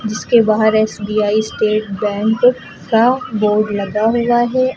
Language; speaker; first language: Hindi; native; Hindi